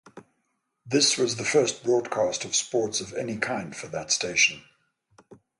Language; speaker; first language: English; native; English